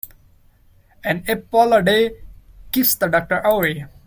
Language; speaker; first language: English; non-native, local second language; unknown